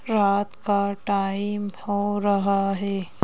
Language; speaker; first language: Hindi; native; Hindi